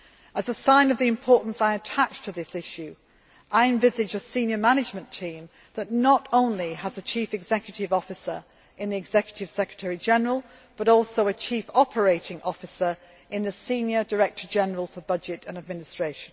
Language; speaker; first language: English; native; English